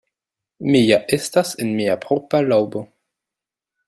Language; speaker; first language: Esperanto; non-native, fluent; French